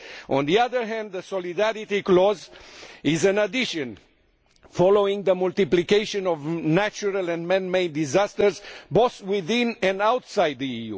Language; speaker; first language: English; non-native, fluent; Romanian